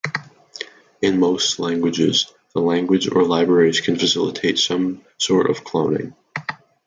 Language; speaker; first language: English; native; English